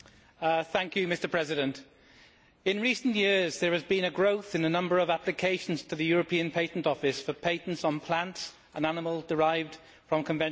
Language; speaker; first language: English; native; English